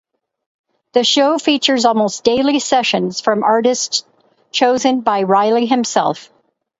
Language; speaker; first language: English; native; English